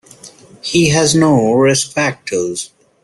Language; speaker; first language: English; non-native, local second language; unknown